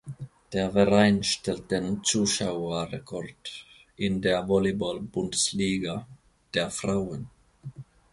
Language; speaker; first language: German; non-native, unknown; Finnish